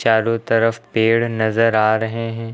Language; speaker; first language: Hindi; native; Hindi